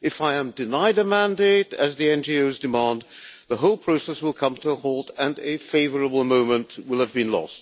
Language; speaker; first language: English; non-native, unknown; Hungarian